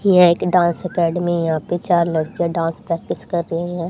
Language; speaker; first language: Hindi; native; Hindi